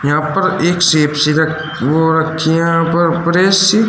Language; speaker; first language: Hindi; native; Hindi